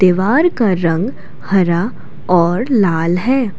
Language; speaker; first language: Hindi; non-native, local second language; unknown